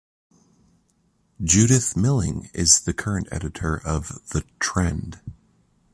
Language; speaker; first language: English; native; English